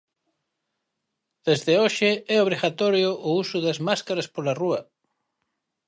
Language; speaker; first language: Galician; native; Galician